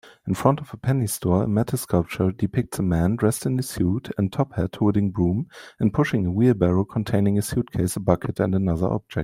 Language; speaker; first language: English; non-native, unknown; German